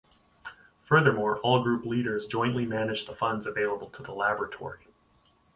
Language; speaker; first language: English; native; English